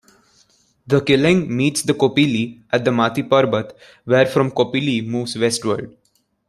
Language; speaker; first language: English; non-native, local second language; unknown